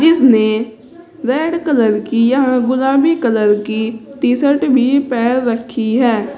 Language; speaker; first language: Hindi; native; Hindi